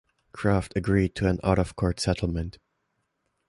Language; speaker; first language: English; non-native, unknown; German